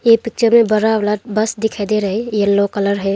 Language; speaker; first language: Hindi; non-native, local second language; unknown